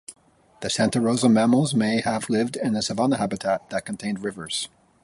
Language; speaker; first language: English; native; English